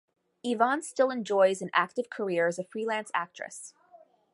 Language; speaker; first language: English; native; English